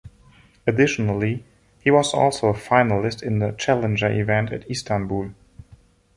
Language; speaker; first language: English; non-native, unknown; German